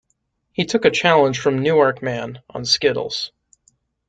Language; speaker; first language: English; native; English